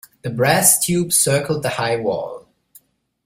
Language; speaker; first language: English; non-native, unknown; German